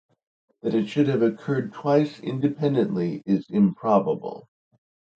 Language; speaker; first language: English; native; English